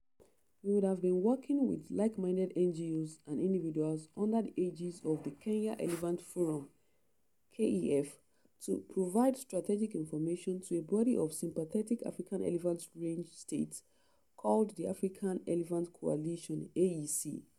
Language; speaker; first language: English; non-native, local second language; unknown